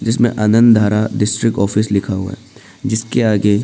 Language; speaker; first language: Hindi; non-native, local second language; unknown